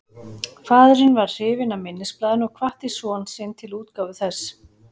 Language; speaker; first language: Icelandic; native; Icelandic